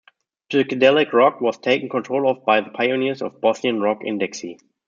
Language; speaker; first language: English; non-native, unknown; German